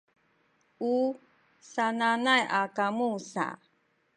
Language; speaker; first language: Sakizaya; non-native, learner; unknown